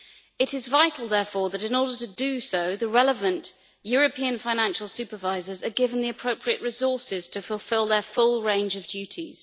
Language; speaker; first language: English; native; English